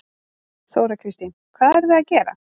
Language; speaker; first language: Icelandic; native; Icelandic